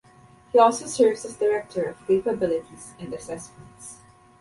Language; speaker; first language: English; non-native, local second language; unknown